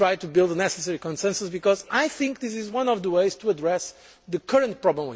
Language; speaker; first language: English; non-native, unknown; Portuguese